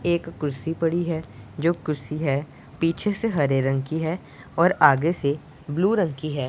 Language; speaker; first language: Hindi; non-native, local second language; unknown